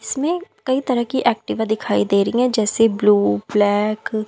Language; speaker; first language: Hindi; native; Hindi